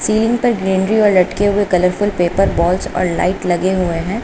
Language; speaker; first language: Hindi; native; Hindi